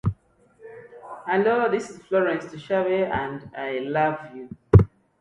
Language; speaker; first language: English; non-native, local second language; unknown